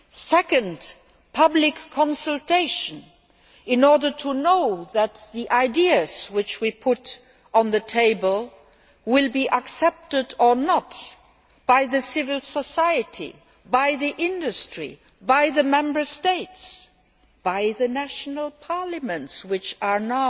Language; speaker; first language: English; non-native, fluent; Luxembourgish